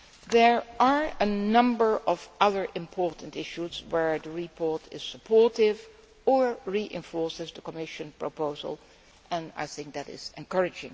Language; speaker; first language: English; non-native, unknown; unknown